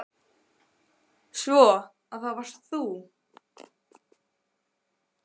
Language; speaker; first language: Icelandic; native; Icelandic